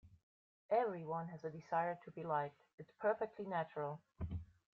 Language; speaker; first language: English; non-native, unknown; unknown